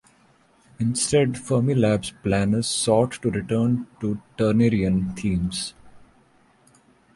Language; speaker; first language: English; non-native, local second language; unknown